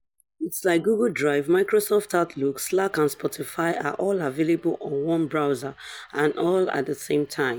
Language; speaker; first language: English; non-native, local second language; Yoruba